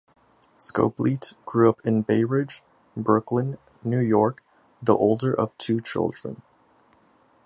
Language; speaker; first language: English; native; English